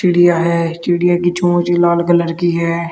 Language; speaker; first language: Hindi; native; Hindi